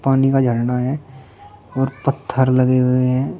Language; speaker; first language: Hindi; native; Hindi